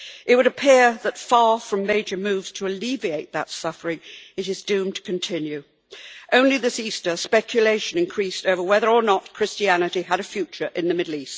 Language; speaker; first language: English; native; English